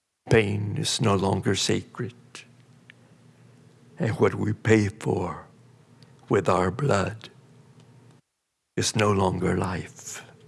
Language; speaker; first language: English; early bilingual, other home language; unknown